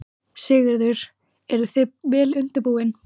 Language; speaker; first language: Icelandic; native; Icelandic